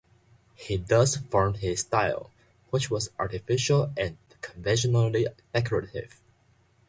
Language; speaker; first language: English; non-native, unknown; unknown